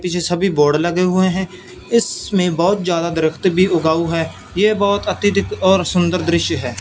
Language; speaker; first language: Hindi; non-native, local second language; Punjabi